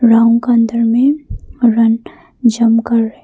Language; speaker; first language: Hindi; non-native, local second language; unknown